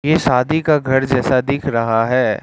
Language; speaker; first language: Hindi; non-native, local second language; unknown